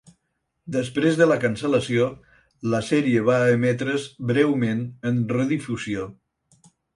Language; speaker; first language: Catalan; non-native, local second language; Spanish